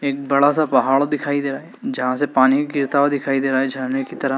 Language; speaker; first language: Hindi; native; Hindi